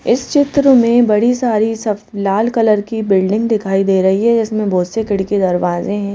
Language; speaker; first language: Hindi; native; Hindi